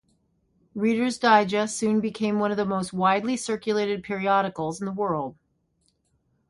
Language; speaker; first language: English; native; English